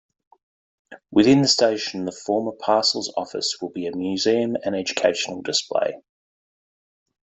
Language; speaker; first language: English; native; English